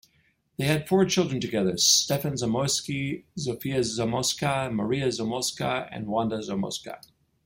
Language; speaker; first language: English; native; English